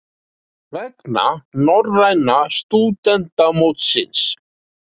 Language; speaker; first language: Icelandic; native; Icelandic